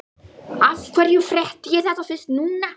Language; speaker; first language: Icelandic; native; Icelandic